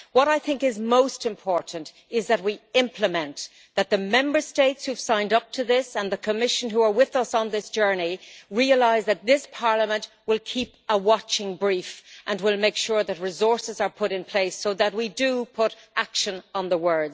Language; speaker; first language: English; native; English